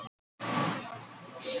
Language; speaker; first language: Icelandic; non-native, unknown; Russian